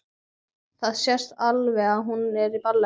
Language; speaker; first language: Icelandic; native; Icelandic